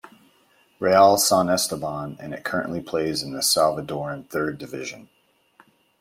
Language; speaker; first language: English; native; English